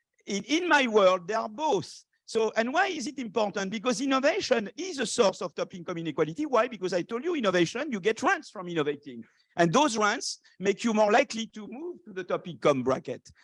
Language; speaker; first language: English; non-native, fluent; French